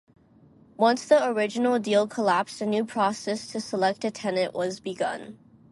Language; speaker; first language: English; non-native, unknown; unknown